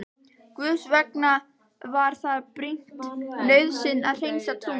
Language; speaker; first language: Icelandic; native; Icelandic